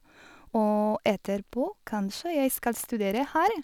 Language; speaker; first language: Norwegian; non-native, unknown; Polish